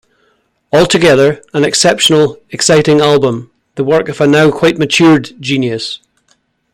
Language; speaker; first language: English; native; English